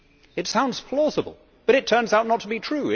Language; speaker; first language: English; native; English